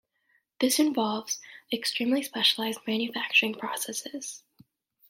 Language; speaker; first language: English; native; English